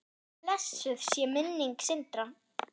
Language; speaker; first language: Icelandic; non-native, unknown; German